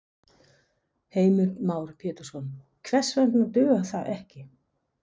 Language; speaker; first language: Icelandic; non-native, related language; Danish